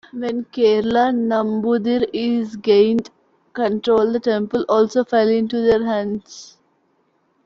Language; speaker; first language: English; non-native, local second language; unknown